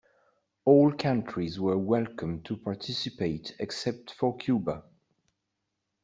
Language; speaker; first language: English; non-native, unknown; French